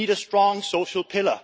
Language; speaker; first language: English; non-native, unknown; Danish